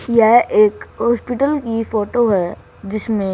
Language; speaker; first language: Hindi; native; Hindi